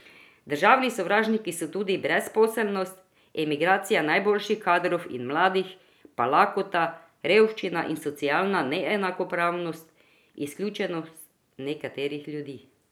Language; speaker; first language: Slovenian; non-native, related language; Croatian